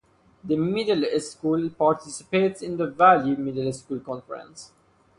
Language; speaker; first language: English; non-native, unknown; Persian